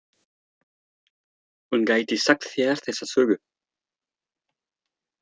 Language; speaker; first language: Icelandic; non-native, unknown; French